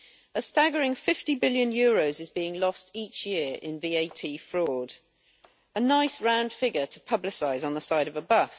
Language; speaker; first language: English; native; English